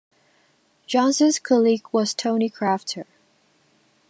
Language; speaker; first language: English; non-native, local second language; Cantonese